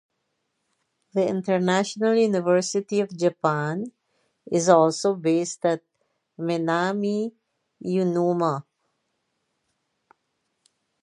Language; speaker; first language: English; native; English